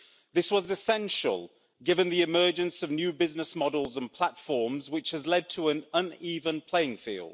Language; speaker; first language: English; native; English